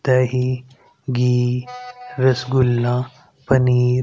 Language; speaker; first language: Hindi; native; Hindi